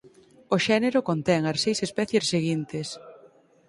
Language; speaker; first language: Galician; native; Galician